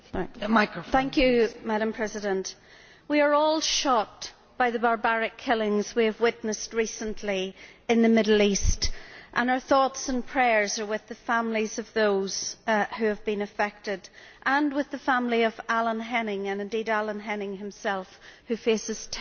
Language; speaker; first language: English; native; English